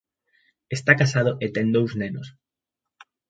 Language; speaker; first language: Galician; native; Galician